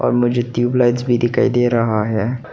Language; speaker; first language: Hindi; non-native, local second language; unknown